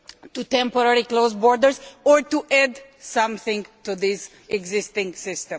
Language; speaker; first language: English; non-native, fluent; Romanian